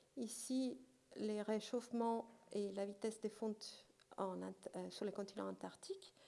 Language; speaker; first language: French; non-native, fluent; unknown